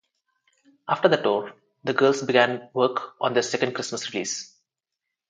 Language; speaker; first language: English; non-native, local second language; Telugu